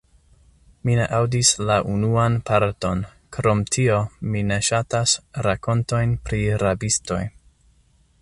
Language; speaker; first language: Esperanto; non-native, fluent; English